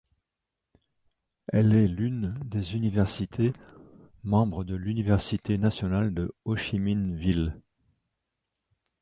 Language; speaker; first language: French; native; French